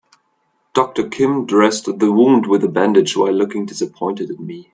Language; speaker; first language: English; non-native, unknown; German